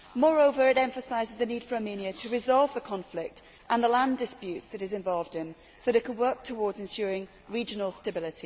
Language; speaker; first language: English; native; English